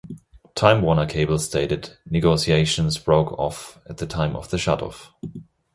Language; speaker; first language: English; non-native, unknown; German